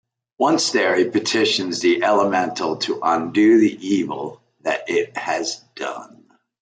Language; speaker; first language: English; native; English